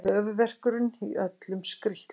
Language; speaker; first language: Icelandic; native; Icelandic